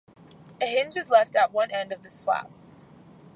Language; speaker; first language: English; native; English